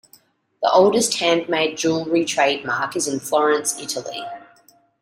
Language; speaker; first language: English; native; English